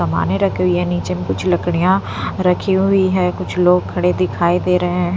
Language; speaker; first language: Hindi; non-native, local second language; Punjabi